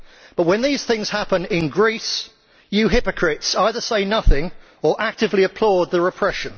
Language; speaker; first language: English; native; English